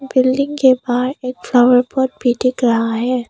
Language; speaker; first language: Hindi; non-native, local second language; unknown